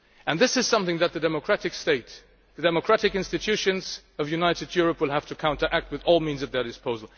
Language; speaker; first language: English; non-native, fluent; Luxembourgish